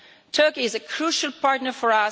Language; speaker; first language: English; non-native, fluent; Italian